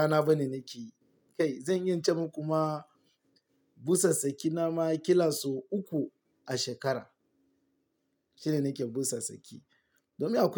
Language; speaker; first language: Hausa; non-native, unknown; Yoruba